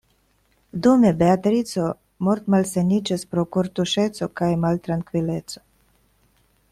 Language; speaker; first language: Esperanto; non-native, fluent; Russian